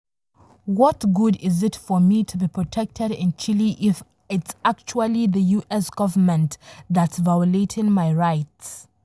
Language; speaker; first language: English; non-native, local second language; Hausa